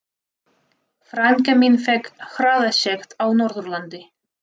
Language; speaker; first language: Icelandic; non-native, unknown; Russian